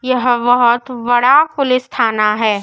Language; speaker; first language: Hindi; native; Hindi